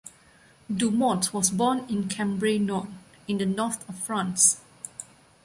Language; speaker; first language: English; non-native, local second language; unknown